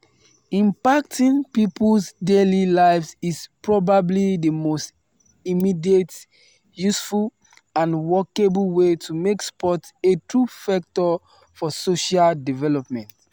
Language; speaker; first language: English; non-native, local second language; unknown